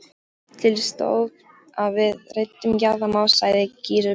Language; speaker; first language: Icelandic; non-native, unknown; Polish